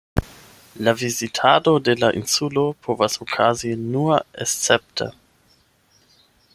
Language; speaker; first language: Esperanto; non-native, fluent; German